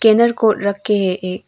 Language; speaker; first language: Hindi; non-native, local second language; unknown